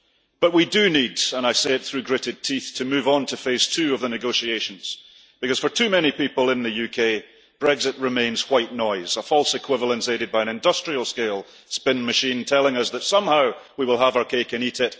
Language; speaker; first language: English; early bilingual, heritage; English